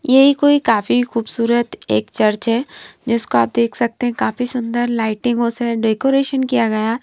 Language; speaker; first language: Hindi; non-native, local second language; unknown